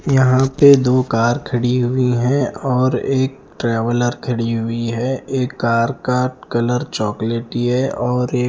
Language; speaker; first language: Hindi; non-native, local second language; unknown